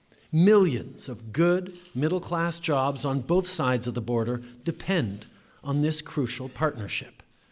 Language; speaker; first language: English; early bilingual, other home language; French